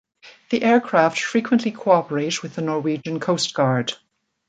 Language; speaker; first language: English; native; English